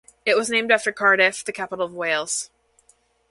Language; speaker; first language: English; native; English